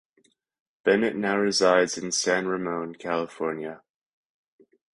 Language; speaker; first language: English; native; English